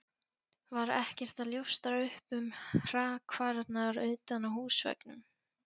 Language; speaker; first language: Icelandic; non-native, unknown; Polish